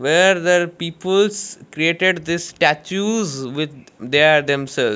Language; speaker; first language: English; non-native, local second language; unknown